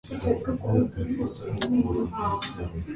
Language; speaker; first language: English; non-native, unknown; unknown